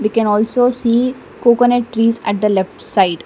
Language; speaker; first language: English; non-native, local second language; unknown